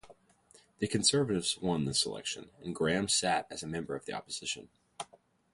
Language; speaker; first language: English; native; English